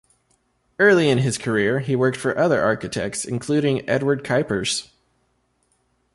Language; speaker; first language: English; native; English